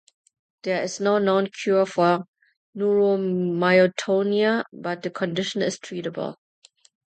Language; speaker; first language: English; non-native, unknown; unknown